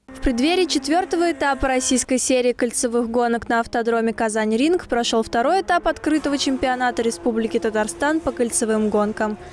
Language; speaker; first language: Russian; native; Russian